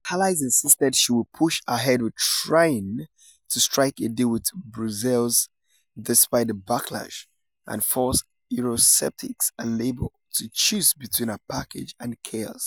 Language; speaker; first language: English; non-native, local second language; Yoruba